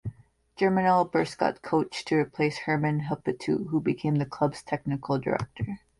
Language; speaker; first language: English; native; English